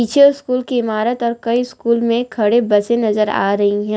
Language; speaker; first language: Hindi; native; Hindi